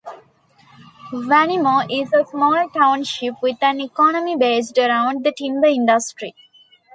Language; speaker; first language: English; non-native, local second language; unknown